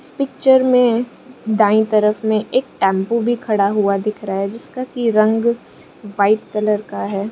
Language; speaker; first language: Hindi; non-native, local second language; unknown